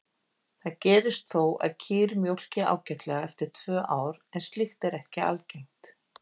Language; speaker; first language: Icelandic; native; Icelandic